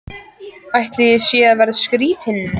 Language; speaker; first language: Icelandic; native; Icelandic